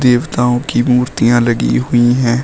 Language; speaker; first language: Hindi; native; Hindi